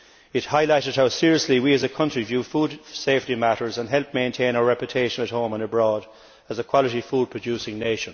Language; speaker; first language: English; native; English